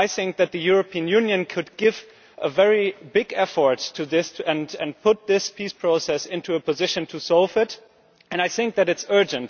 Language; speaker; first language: English; non-native, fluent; German